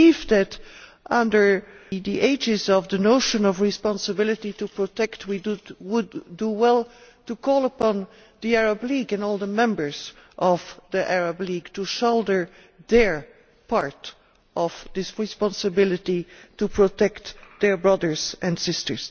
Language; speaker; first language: English; non-native, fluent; Dutch